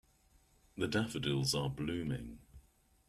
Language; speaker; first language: English; native; English